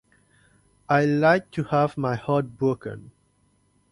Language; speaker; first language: English; non-native, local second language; Morisyen